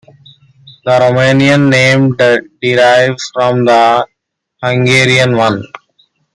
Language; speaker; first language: English; non-native, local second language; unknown